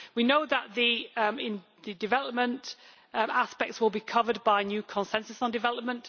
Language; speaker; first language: English; native; English